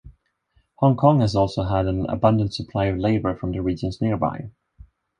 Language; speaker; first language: English; non-native, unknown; Swedish